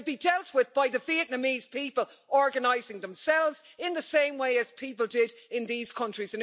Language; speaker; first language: English; native; English